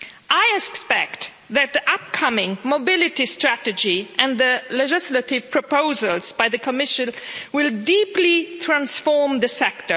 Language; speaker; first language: English; non-native, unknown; Luxembourgish